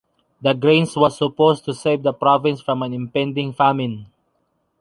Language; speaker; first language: English; non-native, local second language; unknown